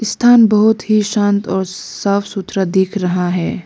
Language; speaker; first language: Hindi; non-native, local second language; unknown